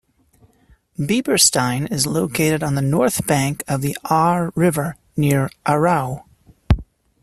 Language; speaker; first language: English; native; English